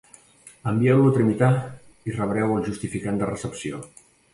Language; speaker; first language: Catalan; native; Catalan